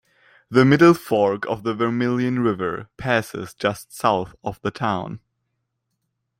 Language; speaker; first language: English; non-native, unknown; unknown